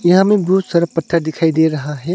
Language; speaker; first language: Hindi; early bilingual, other home language; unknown